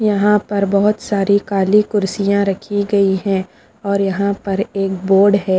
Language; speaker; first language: Hindi; non-native, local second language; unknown